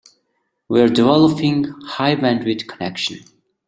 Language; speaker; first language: English; non-native, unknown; Mongolian